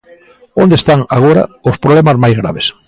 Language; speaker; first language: Galician; native; Galician